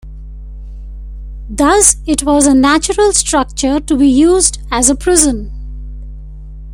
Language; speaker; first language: English; non-native, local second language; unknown